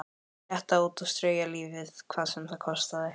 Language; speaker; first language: Icelandic; native; Icelandic